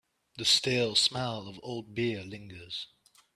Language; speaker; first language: English; native; English